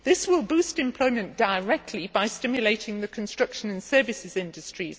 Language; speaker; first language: English; native; English